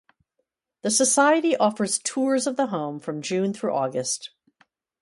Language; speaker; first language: English; native; English